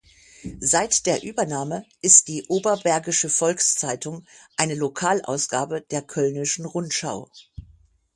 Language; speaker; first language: German; native; German